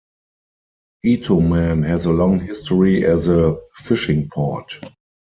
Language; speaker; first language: English; non-native, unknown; German